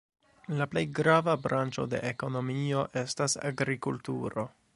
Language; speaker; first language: Esperanto; non-native, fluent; English